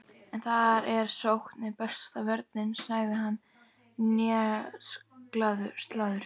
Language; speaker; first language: Icelandic; native; Icelandic